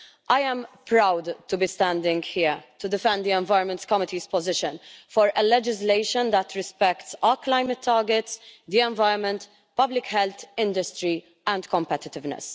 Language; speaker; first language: English; non-native, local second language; Maltese